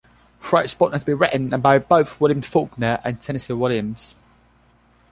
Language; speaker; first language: English; non-native, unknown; Portuguese